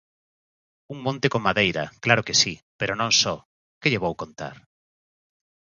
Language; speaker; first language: Galician; native; Galician